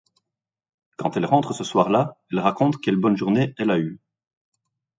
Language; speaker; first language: French; native; French